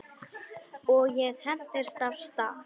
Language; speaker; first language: Icelandic; non-native, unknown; Polish